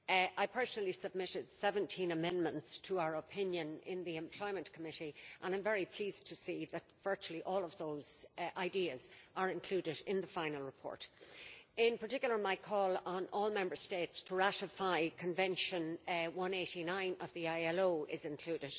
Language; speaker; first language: English; native; English